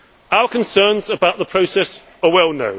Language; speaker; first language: English; native; English